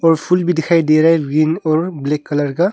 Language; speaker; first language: Hindi; early bilingual, other home language; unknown